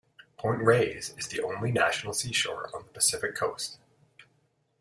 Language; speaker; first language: English; native; English